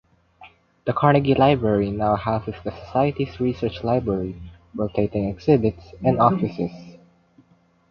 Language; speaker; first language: English; non-native, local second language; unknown